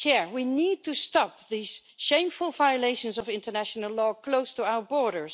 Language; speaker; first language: English; non-native, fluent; Dutch